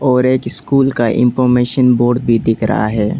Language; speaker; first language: Hindi; non-native, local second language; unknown